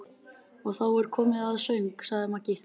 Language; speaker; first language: Icelandic; native; Icelandic